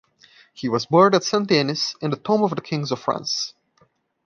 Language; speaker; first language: English; non-native, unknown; Portuguese